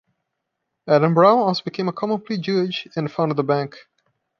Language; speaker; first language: English; non-native, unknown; Portuguese